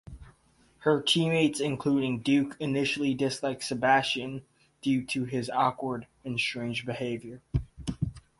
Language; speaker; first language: English; native; English